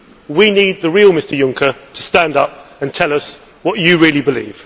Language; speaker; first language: English; native; English